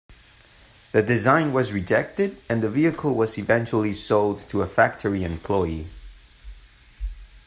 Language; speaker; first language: English; non-native, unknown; Spanish